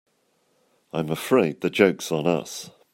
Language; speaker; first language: English; native; English